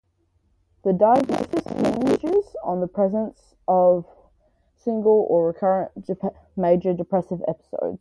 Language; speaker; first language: English; native; English